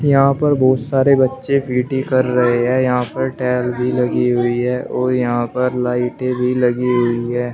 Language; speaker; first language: Hindi; native; Hindi